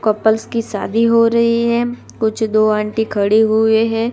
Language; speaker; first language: Hindi; non-native, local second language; Gujarati